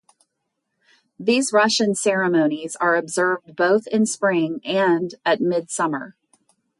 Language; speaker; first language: English; native; English